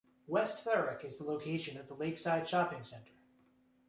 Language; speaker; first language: English; native; English